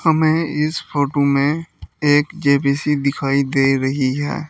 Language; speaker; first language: Hindi; native; Hindi